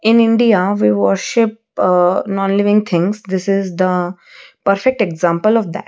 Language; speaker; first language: English; non-native, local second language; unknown